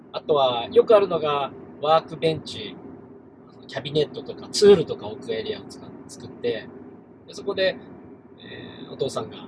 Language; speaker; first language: Japanese; native; Japanese